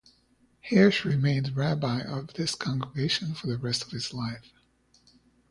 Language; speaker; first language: English; native; English